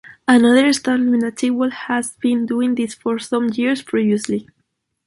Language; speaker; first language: English; non-native, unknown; Spanish